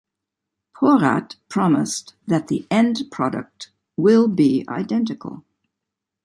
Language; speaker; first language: English; native; English